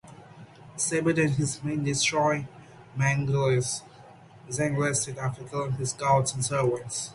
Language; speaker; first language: English; non-native, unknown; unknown